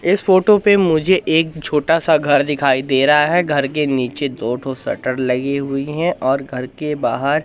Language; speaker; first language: Hindi; native; Hindi